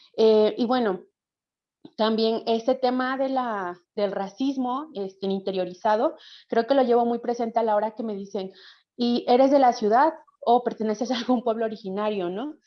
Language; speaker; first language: Spanish; native; Spanish